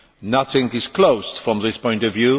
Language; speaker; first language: English; non-native, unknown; Polish